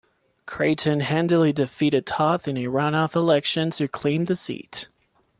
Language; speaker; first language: English; non-native, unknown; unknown